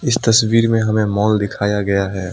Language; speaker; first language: Hindi; non-native, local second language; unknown